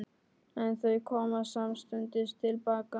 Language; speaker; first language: Icelandic; non-native, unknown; Polish